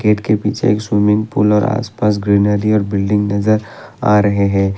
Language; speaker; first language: Hindi; non-native, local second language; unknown